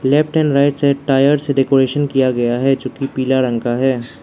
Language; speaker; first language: Hindi; non-native, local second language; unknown